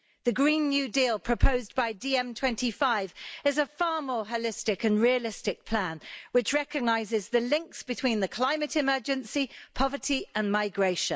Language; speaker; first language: English; native; English